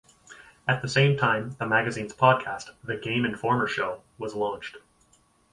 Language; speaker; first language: English; native; English